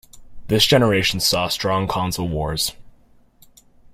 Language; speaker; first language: English; native; English